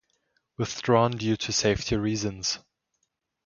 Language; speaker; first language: English; non-native, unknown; German